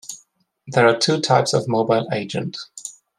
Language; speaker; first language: English; non-native, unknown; German